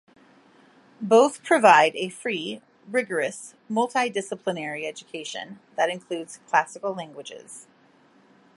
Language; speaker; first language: English; native; English